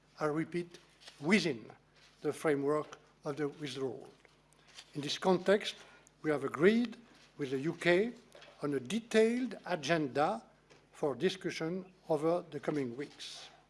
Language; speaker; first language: English; non-native, fluent; French